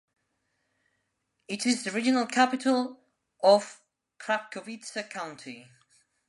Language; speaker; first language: English; non-native, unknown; Spanish